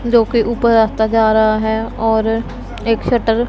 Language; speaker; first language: Hindi; non-native, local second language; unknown